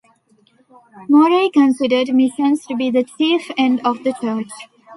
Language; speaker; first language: English; non-native, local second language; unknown